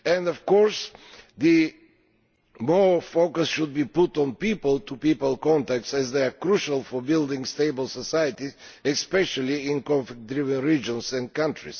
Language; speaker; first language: English; non-native, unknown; Bulgarian